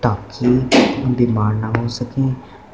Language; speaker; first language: Hindi; non-native, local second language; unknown